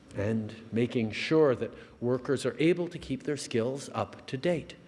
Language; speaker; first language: English; early bilingual, other home language; French